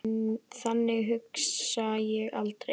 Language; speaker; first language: Icelandic; native; Icelandic